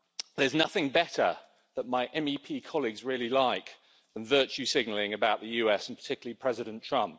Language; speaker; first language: English; native; English